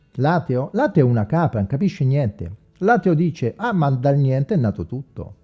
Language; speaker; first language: Italian; non-native, fluent; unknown